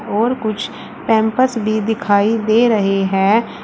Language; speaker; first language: Hindi; native; Hindi